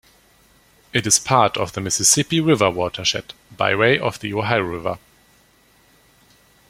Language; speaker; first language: English; non-native, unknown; German